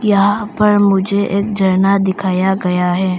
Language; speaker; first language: Hindi; non-native, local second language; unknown